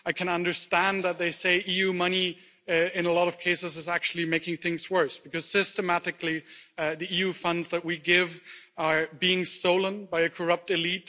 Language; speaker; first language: English; non-native, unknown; German